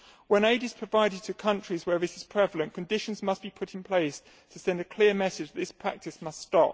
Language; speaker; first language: English; native; English